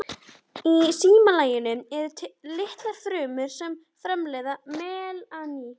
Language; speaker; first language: Icelandic; native; Icelandic